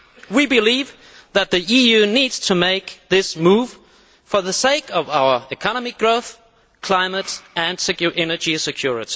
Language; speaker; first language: English; non-native, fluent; Danish